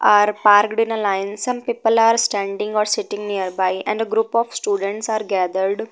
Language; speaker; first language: English; non-native, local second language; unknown